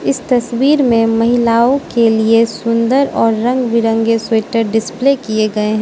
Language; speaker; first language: Hindi; non-native, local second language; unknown